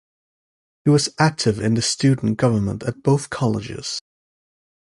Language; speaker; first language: English; native; English